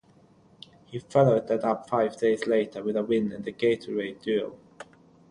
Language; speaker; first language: English; non-native, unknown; German